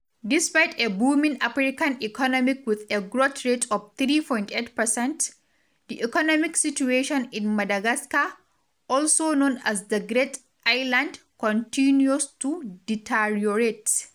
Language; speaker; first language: English; non-native, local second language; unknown